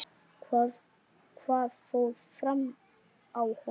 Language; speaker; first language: Icelandic; native; Icelandic